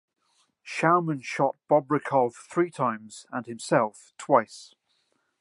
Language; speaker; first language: English; native; English